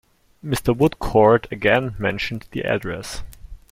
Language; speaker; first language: English; non-native, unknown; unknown